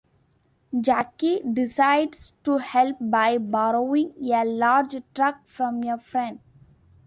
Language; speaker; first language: English; non-native, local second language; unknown